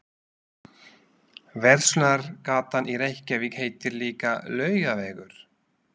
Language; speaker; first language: Icelandic; non-native, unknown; Slovak